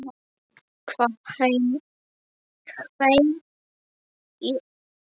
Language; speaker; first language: Icelandic; non-native, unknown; Polish